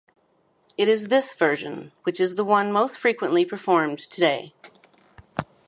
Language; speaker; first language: English; native; English